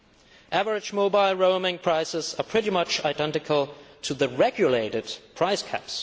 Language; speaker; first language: English; non-native, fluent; Danish